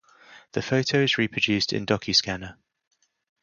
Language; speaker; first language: English; native; English